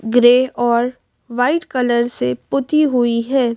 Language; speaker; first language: Hindi; native; Hindi